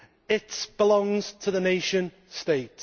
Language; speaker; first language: English; native; English